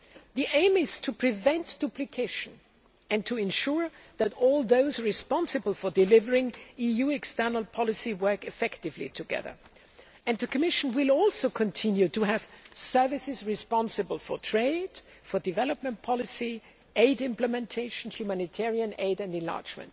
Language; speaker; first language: English; non-native, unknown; German